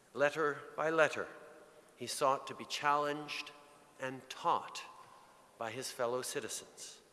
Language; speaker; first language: English; early bilingual, other home language; French